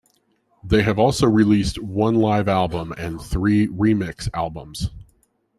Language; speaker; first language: English; native; English